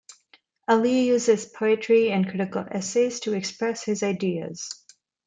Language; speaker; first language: English; non-native, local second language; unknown